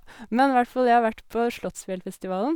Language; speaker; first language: Norwegian; native; Norwegian